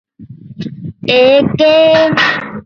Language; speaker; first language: English; non-native, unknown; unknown